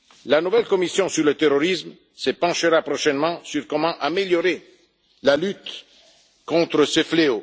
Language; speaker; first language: French; non-native, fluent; Italian